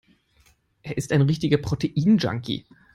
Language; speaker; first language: English; non-native, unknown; German